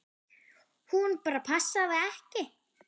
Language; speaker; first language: Icelandic; non-native, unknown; German